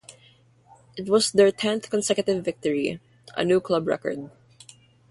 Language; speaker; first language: English; non-native, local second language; Filipino